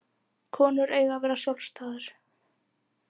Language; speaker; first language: Icelandic; native; Icelandic